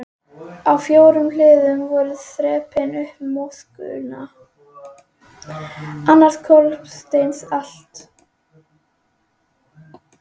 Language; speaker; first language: Icelandic; native; Icelandic